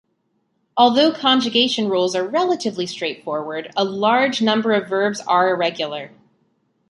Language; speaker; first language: English; native; English